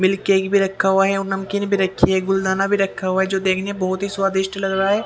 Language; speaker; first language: Hindi; native; Hindi